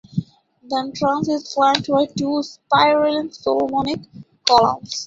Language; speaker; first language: English; non-native, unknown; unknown